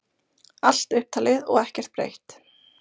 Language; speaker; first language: Icelandic; native; Icelandic